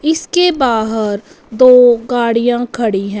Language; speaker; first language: Hindi; non-native, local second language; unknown